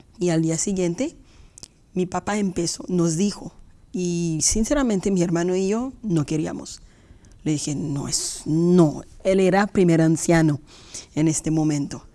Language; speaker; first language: Spanish; native; Spanish